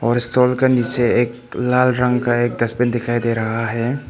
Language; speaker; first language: Hindi; early bilingual, other home language; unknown